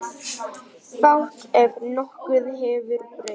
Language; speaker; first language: Icelandic; non-native, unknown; Vietnamese